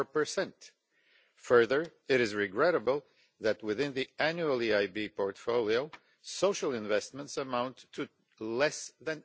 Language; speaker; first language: English; non-native, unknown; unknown